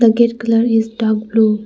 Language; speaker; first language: English; non-native, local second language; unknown